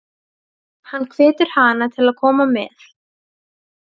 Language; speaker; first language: Icelandic; non-native, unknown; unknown